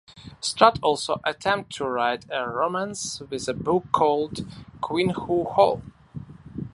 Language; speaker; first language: English; non-native, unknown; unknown